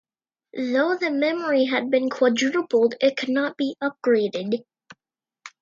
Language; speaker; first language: English; native; English